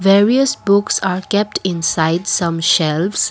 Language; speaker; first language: English; non-native, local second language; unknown